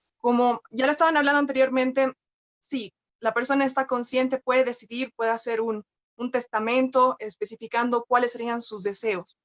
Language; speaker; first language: Spanish; native; Spanish